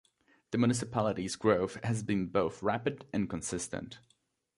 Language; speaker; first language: English; native; English